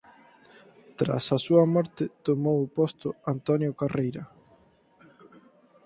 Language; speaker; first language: Galician; native; Galician